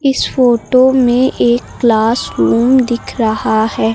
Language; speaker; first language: Hindi; native; Hindi